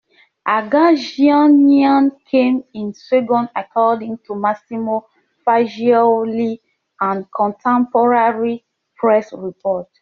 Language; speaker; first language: English; non-native, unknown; French